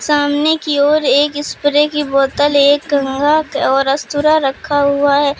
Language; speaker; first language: Hindi; native; Hindi